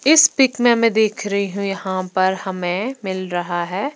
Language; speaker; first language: Hindi; non-native, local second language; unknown